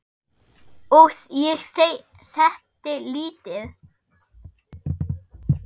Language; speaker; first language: Icelandic; non-native, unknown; German